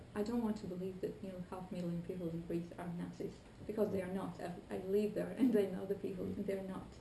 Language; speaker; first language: English; non-native, fluent; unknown